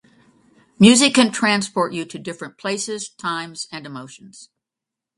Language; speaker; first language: English; native; English